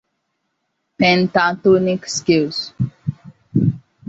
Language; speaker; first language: English; non-native, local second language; Hausa